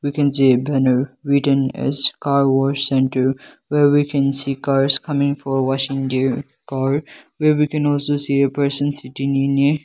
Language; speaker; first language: English; non-native, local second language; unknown